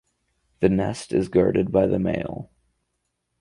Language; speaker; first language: English; native; English